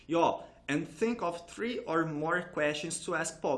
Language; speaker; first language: English; non-native, fluent; Portuguese